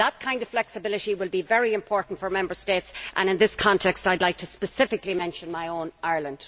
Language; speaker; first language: English; native; English